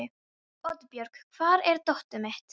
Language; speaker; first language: Icelandic; non-native, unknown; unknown